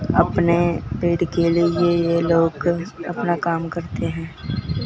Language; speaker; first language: Hindi; non-native, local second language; Punjabi